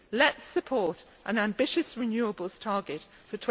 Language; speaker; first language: English; native; English